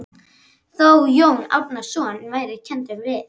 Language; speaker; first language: Icelandic; native; Icelandic